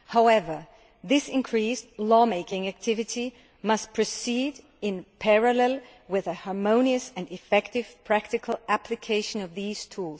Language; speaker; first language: English; non-native, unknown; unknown